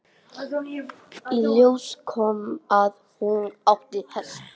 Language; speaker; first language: Icelandic; non-native, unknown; English